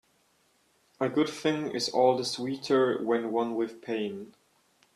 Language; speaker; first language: English; non-native, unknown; German